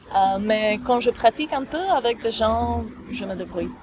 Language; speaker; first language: French; non-native, learner; Slovak